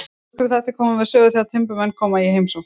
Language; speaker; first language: Icelandic; native; Icelandic